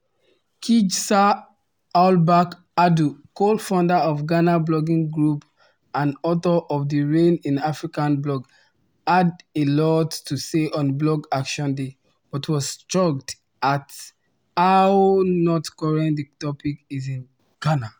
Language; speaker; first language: English; non-native, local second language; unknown